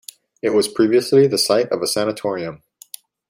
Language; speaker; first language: English; native; English